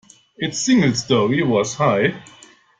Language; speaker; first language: English; non-native, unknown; German